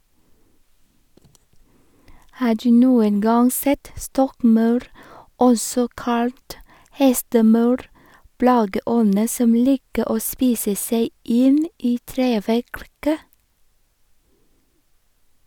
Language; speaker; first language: Norwegian; non-native, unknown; Vietnamese